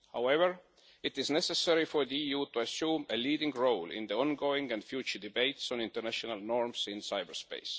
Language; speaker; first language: English; non-native, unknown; Estonian